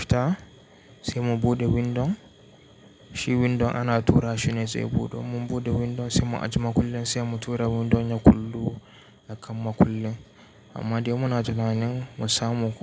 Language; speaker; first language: Hausa; native; Hausa